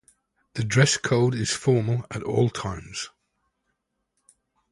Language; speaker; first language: English; native; English